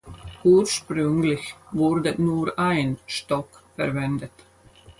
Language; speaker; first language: German; non-native, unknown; Latvian